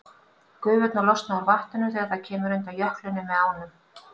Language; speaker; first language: Icelandic; native; Icelandic